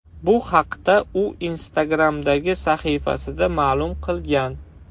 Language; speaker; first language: Uzbek; non-native, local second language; Russian